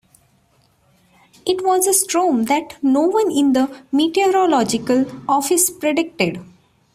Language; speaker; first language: English; non-native, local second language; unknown